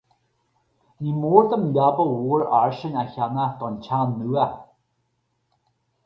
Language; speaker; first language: Irish; native; Irish